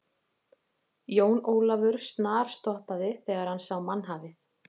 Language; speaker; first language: Icelandic; native; Icelandic